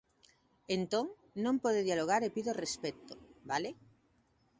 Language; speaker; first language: Galician; native; Galician